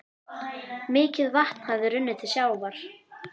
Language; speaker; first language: Icelandic; native; Icelandic